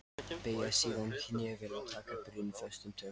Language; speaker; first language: Icelandic; non-native, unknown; Lithuanian